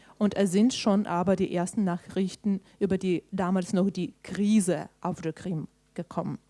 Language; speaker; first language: German; non-native, fluent; Ukrainian